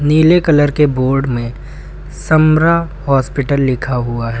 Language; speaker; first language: Hindi; native; Hindi